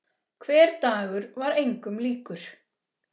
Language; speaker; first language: Icelandic; native; Icelandic